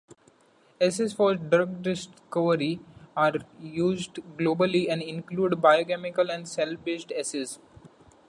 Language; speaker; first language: English; non-native, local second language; Marathi